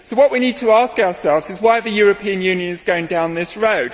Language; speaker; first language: English; native; English